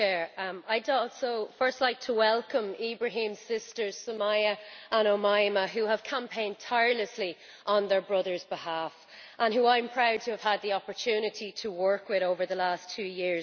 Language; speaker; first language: English; native; English